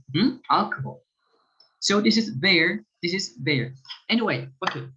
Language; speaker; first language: English; non-native, fluent; Turkish